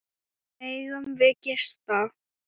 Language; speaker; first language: Icelandic; non-native, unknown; Thai